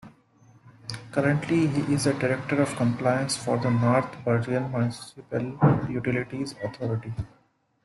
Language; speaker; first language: English; non-native, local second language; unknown